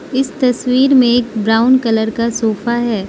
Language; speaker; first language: Hindi; non-native, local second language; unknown